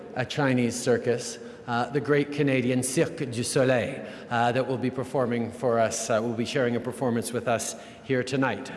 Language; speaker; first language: English; native; English